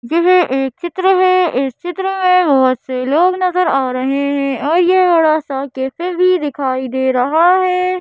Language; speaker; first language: Hindi; native; Hindi